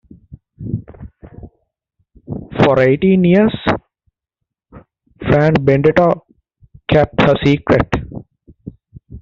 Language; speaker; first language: English; native; English